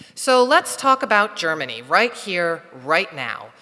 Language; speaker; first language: English; native; English